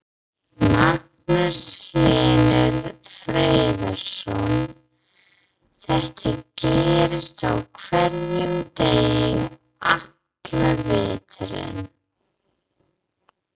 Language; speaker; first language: Icelandic; non-native, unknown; English